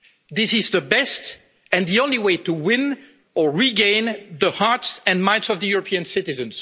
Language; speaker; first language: English; non-native, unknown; French